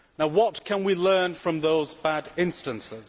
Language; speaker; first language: English; native; English